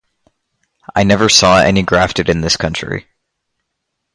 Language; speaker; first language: English; native; English